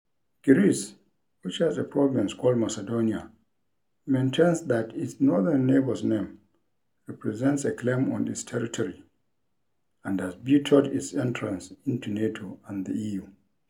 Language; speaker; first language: English; non-native, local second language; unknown